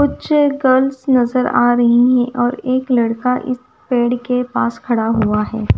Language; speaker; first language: Hindi; non-native, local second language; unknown